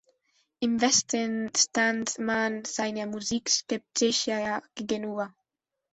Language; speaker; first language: German; non-native, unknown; Spanish